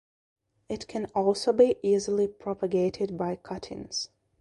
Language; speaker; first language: English; non-native, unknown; Belarusian